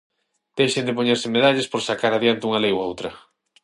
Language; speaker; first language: Galician; non-native, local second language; Spanish